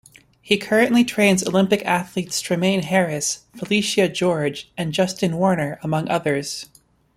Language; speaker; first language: English; native; English